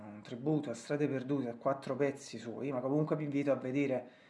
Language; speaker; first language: Italian; native; Italian